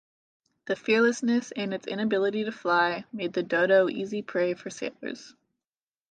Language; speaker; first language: English; native; English